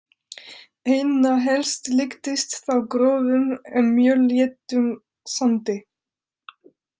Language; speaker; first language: Icelandic; non-native, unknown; French